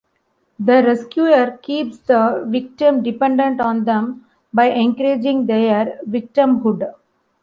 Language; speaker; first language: English; non-native, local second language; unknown